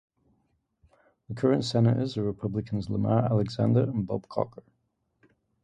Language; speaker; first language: English; native; English